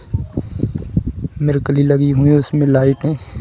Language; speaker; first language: Hindi; native; Hindi